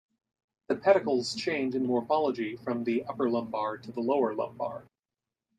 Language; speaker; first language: English; native; English